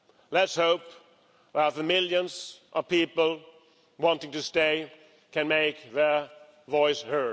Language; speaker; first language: English; non-native, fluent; Swedish